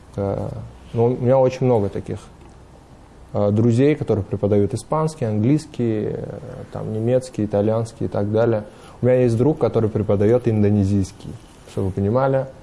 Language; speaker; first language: Russian; non-native, fluent; Uzbek